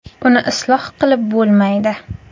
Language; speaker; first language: Uzbek; native; Uzbek